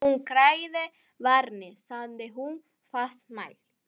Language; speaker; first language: Icelandic; non-native, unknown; Spanish